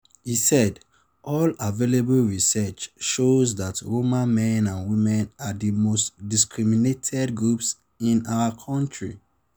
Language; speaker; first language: English; non-native, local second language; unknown